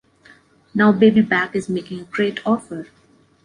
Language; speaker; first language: English; non-native, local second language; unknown